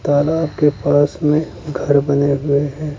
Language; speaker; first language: Hindi; native; Hindi